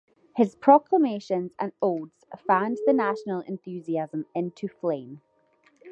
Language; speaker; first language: English; native; English